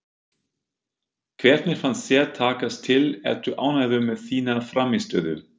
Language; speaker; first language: Icelandic; non-native, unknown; German